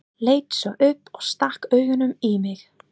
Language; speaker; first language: Icelandic; non-native, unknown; English